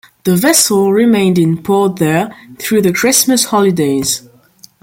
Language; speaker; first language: English; non-native, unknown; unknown